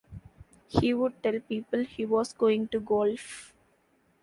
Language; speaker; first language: English; non-native, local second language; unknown